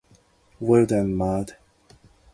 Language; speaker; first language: English; non-native, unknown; Japanese